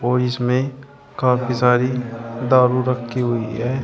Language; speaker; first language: Hindi; native; Hindi